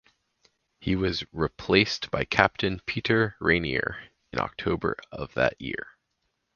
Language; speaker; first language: English; native; English